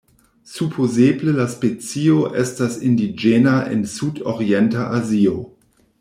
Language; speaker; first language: Esperanto; non-native, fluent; German